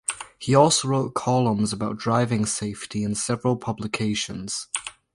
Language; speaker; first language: English; native; English